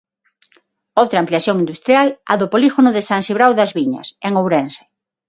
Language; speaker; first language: Galician; non-native, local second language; Spanish